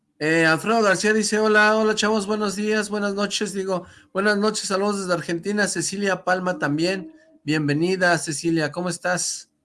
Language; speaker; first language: Spanish; native; Spanish